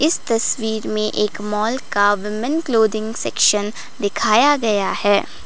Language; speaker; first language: Hindi; non-native, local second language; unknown